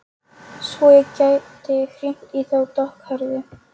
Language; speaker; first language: Icelandic; non-native, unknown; Polish